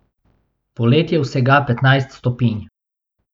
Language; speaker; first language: Slovenian; non-native, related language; Bosnian